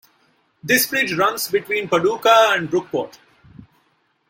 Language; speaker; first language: English; non-native, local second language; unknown